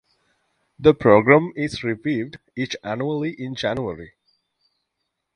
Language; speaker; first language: English; native; English